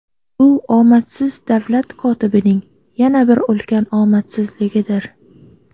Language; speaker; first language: Uzbek; native; Uzbek